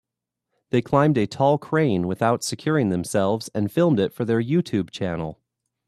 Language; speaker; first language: English; native; English